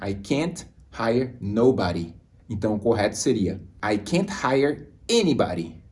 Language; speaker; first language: English; non-native, fluent; Portuguese